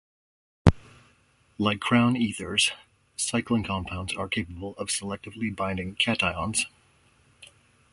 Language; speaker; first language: English; native; English